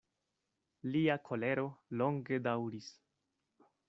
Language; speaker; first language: Esperanto; non-native, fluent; Spanish